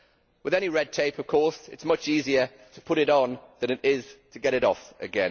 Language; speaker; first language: English; native; English